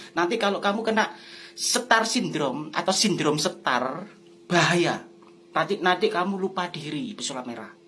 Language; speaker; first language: Indonesian; non-native, local second language; Javanese